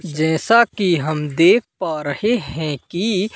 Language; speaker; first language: Hindi; native; Hindi